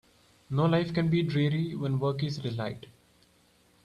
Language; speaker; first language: English; non-native, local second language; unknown